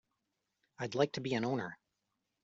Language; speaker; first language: English; native; English